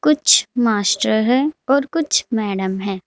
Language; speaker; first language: Hindi; native; Hindi